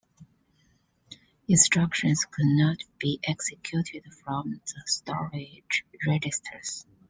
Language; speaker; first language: English; non-native, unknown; Chinese